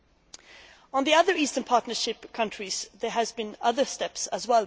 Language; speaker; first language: English; non-native, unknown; Swedish